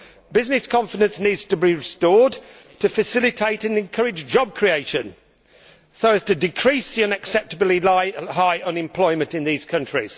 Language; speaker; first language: English; native; English